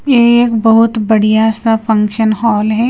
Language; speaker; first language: Hindi; non-native, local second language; Punjabi